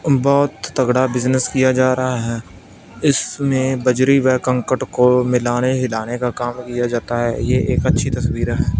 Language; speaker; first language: Hindi; non-native, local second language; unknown